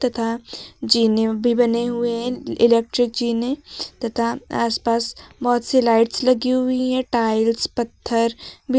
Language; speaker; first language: Hindi; native; Hindi